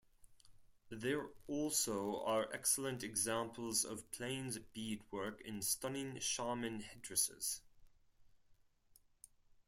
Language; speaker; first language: English; non-native, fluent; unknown